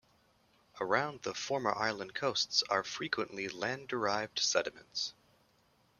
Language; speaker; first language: English; native; English